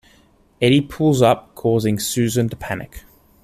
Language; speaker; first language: English; native; English